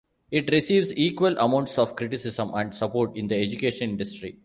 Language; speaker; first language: English; non-native, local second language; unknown